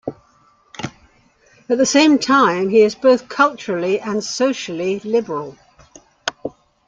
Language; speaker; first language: English; native; English